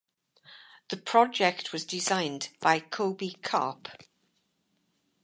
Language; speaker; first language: English; native; English